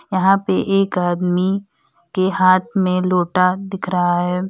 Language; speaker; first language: Hindi; native; Hindi